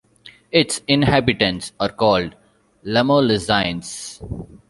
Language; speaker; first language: English; non-native, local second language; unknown